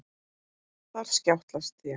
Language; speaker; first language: Icelandic; native; Icelandic